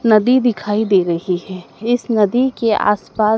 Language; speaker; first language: Hindi; native; Hindi